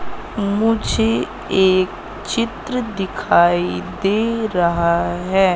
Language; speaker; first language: Hindi; native; Hindi